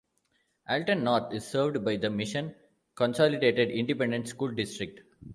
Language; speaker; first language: English; non-native, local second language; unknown